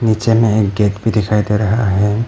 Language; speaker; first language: Hindi; non-native, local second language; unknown